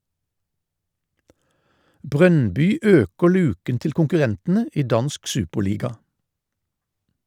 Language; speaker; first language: Norwegian; native; Norwegian